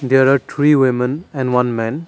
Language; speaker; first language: English; non-native, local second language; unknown